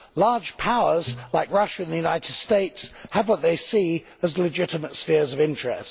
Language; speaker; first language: English; native; English